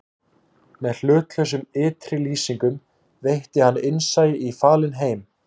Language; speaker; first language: Icelandic; native; Icelandic